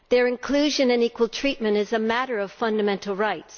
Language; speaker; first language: English; native; English